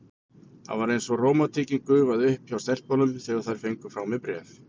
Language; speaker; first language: Icelandic; native; Icelandic